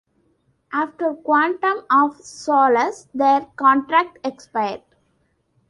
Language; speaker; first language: English; non-native, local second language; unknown